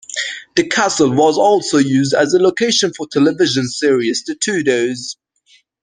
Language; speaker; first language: English; non-native, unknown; Persian